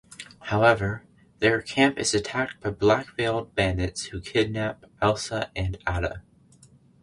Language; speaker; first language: English; native; English